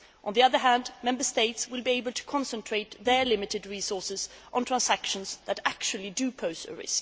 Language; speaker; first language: English; non-native, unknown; Swedish